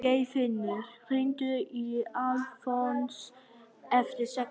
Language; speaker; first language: Icelandic; non-native, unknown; Vietnamese